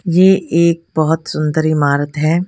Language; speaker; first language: Hindi; non-native, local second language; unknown